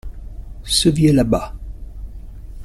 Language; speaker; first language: French; non-native, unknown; Italian